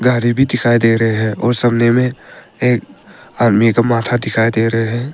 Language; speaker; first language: Hindi; non-native, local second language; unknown